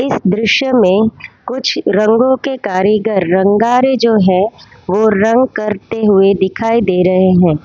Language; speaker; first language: Hindi; non-native, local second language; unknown